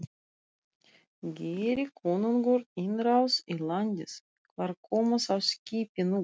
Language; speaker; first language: Icelandic; non-native, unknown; Russian